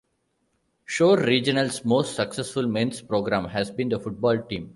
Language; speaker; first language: English; non-native, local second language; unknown